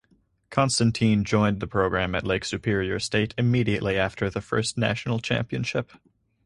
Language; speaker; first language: English; native; English